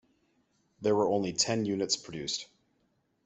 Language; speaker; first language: English; native; English